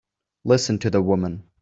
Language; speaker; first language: English; native; English